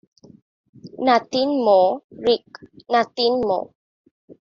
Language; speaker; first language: English; non-native, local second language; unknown